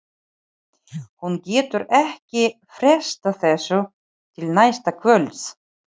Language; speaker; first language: Icelandic; non-native, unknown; Ukrainian